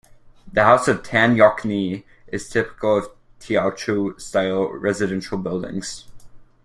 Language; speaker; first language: English; native; English